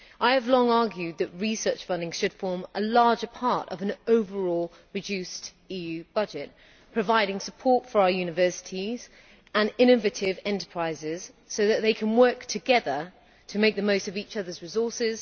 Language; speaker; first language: English; native; English